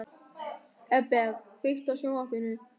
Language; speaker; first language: Icelandic; non-native, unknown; German